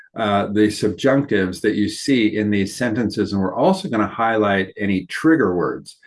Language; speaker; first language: English; native; English